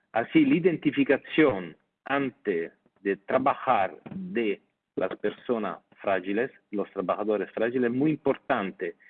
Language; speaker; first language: Spanish; non-native, fluent; Italian